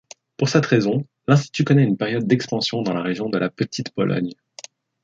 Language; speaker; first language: French; native; French